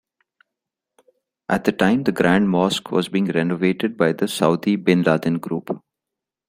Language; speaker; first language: English; non-native, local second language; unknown